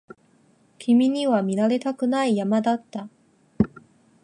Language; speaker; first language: Japanese; non-native, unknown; Chinese